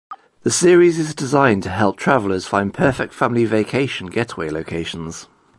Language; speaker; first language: English; native; English